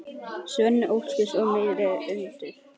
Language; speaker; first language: Icelandic; native; Icelandic